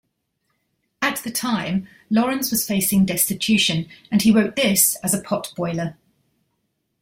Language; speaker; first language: English; native; English